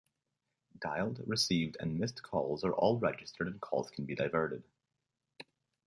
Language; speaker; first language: English; native; English